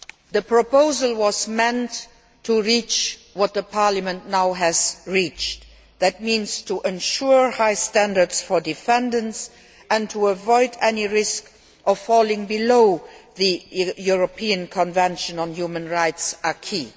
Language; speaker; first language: English; non-native, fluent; Luxembourgish